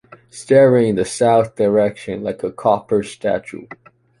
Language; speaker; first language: English; non-native, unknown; Chinese